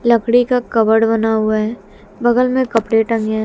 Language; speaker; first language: Hindi; native; Hindi